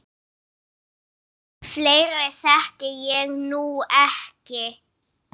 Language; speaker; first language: Icelandic; non-native, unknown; English